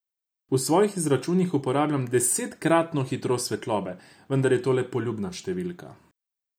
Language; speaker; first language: Slovenian; non-native, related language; Croatian